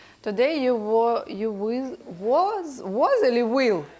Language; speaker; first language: English; non-native, learner; Russian